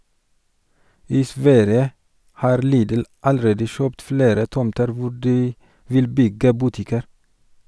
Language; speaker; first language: Norwegian; non-native, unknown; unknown